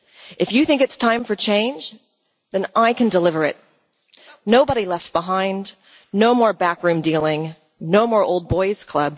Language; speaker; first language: English; non-native, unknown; Dutch